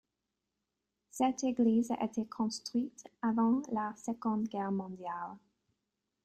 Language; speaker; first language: French; non-native, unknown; English